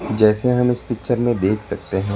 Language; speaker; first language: Hindi; non-native, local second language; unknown